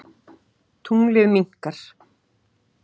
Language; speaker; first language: Icelandic; native; Icelandic